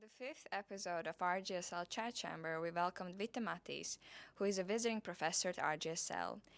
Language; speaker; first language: English; non-native, fluent; Latvian